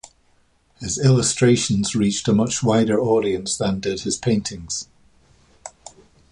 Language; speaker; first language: English; native; English